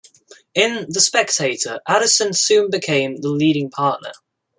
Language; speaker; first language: English; native; English